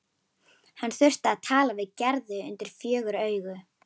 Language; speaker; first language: Icelandic; native; Icelandic